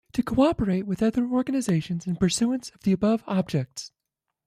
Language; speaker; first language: English; native; English